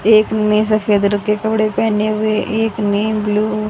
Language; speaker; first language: Hindi; native; Hindi